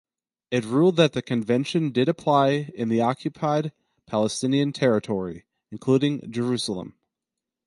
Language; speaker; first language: English; native; English